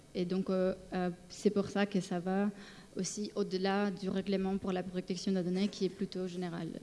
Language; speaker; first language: French; non-native, fluent; Spanish